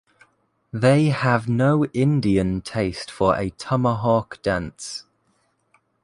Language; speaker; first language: English; native; English